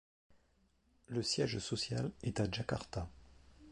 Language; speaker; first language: French; native; French